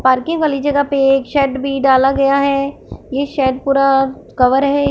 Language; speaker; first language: Hindi; non-native, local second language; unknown